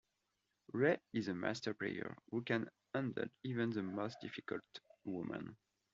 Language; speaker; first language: English; non-native, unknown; French